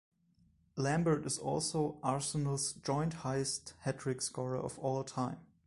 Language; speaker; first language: English; non-native, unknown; German